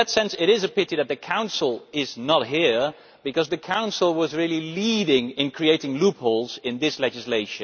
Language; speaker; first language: English; non-native, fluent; Dutch